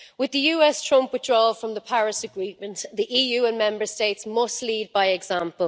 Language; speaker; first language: English; native; English